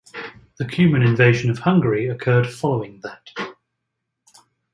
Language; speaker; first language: English; native; English